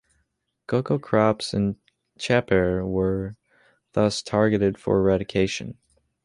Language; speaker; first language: English; native; English